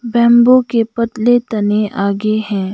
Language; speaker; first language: Hindi; non-native, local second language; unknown